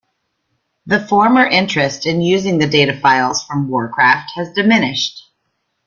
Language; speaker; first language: English; native; English